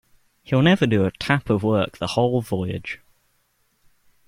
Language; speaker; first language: English; native; English